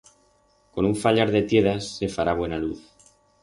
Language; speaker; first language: Aragonese; non-native, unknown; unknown